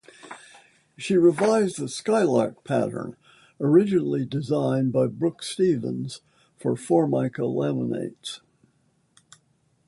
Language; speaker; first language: English; native; English